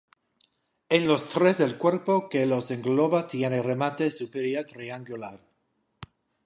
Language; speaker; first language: Spanish; non-native, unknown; English